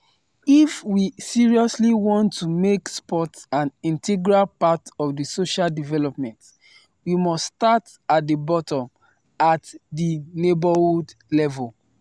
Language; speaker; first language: English; non-native, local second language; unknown